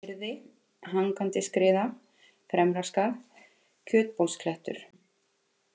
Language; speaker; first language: Icelandic; native; Icelandic